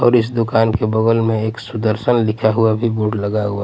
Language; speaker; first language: Hindi; non-native, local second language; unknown